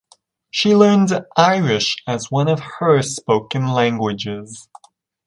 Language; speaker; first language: English; native; English